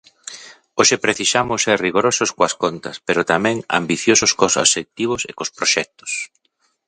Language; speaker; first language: Galician; native; Galician